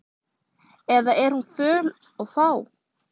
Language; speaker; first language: Icelandic; native; Icelandic